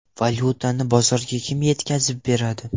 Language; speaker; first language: Uzbek; non-native, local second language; Russian